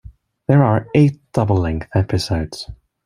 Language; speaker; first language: English; non-native, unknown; Swedish